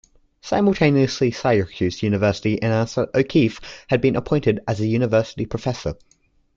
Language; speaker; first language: English; native; English